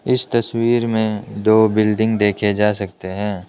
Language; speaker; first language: Hindi; non-native, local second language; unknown